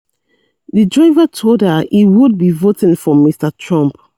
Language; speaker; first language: English; non-native, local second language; Yoruba